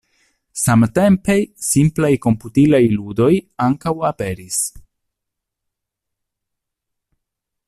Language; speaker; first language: Esperanto; non-native, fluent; Italian